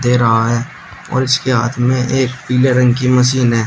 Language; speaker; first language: Hindi; native; Hindi